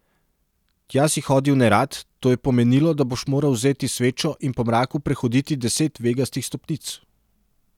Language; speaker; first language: Slovenian; non-native, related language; Serbian